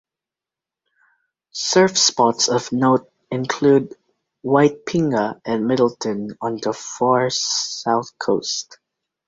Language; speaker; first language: English; native; English